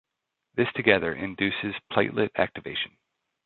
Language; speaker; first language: English; native; English